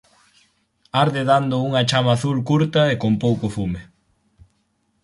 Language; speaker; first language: Galician; native; Galician